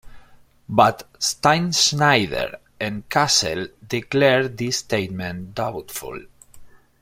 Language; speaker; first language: English; non-native, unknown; Spanish